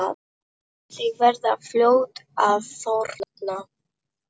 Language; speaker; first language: Icelandic; non-native, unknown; Polish